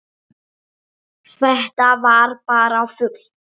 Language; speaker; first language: Icelandic; non-native, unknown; English